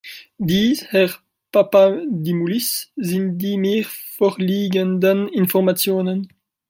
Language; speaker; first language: German; non-native, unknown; French